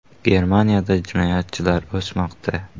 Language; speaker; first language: Uzbek; native; Uzbek